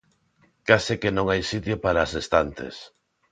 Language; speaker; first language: Galician; non-native, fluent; Spanish